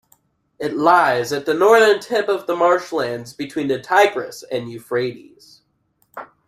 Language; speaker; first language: English; native; English